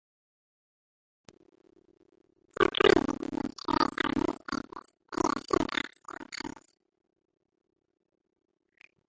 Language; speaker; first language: English; native; English